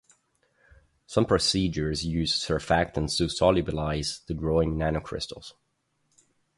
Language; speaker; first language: English; non-native, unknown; German